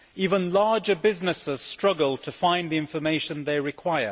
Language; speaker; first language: English; native; English